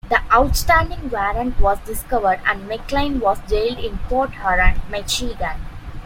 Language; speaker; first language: English; non-native, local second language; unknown